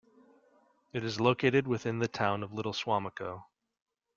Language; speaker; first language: English; native; English